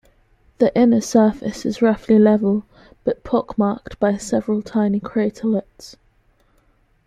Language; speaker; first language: English; native; English